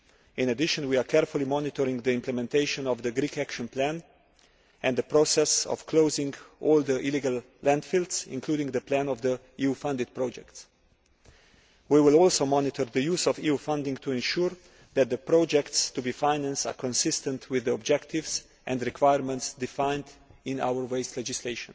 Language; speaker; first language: English; non-native, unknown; Slovenian